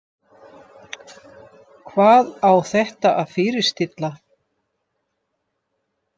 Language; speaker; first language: Icelandic; non-native, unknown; Dutch